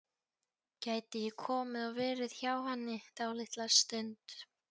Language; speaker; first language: Icelandic; non-native, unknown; Polish